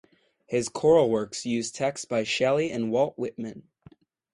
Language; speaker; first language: English; native; English